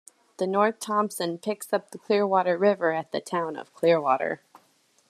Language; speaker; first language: English; native; English